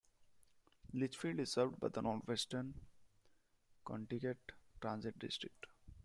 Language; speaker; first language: English; non-native, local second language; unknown